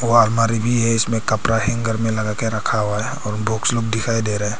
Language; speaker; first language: Hindi; non-native, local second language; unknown